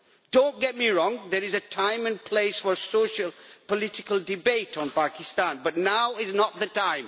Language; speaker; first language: English; native; English